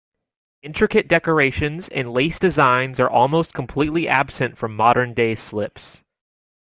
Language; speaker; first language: English; native; English